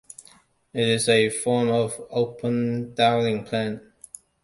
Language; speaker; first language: English; non-native, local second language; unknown